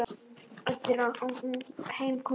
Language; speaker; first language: Icelandic; native; Icelandic